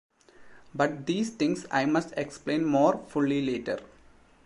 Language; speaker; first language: English; non-native, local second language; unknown